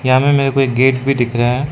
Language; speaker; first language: Hindi; non-native, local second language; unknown